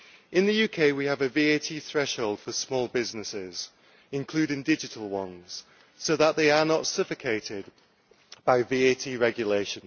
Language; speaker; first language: English; native; English